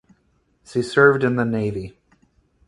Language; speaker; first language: English; native; English